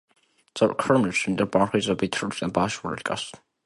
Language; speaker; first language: English; non-native, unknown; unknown